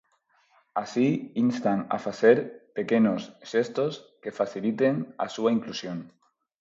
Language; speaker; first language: Galician; non-native, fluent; Spanish